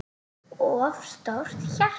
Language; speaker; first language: Icelandic; native; Icelandic